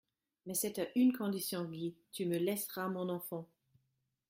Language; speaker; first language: French; non-native, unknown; German